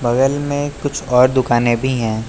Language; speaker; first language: Hindi; native; Hindi